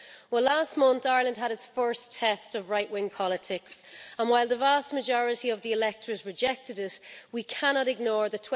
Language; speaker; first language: English; native; English